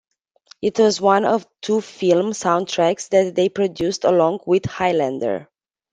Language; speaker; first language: English; non-native, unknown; Romanian